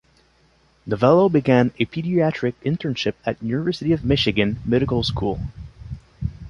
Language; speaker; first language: English; non-native, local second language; French